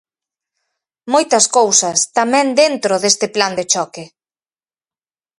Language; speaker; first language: Galician; native; Galician